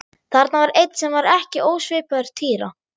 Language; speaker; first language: Icelandic; non-native, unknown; German